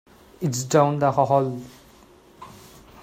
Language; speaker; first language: English; non-native, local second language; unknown